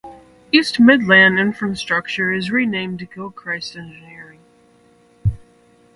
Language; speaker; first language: English; native; English